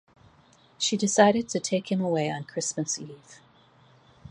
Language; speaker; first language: English; native; English